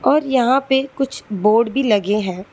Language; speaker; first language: Hindi; non-native, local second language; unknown